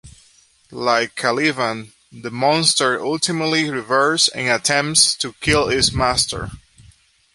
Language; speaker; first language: English; native; English